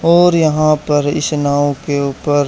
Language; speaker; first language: Hindi; native; Hindi